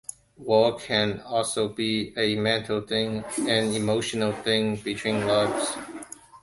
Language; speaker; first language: English; non-native, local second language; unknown